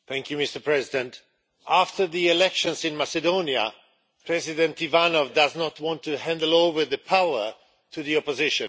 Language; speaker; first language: English; non-native, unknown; Swedish